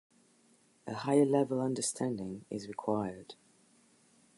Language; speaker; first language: English; non-native, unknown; French